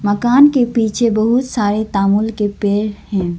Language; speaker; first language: Hindi; non-native, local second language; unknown